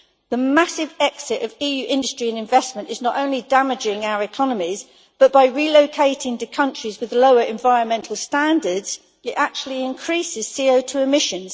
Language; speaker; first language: English; native; English